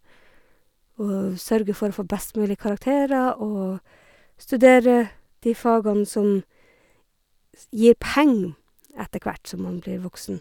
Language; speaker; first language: Norwegian; native; Norwegian